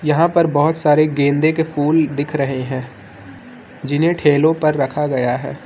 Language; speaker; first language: Hindi; native; Hindi